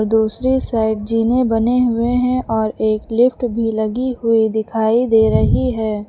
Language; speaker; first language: Hindi; native; Hindi